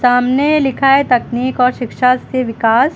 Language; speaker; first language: Hindi; native; Hindi